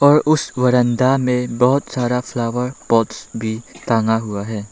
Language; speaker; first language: Hindi; non-native, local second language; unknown